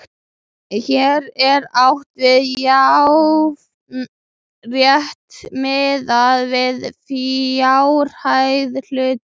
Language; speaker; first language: Icelandic; native; Icelandic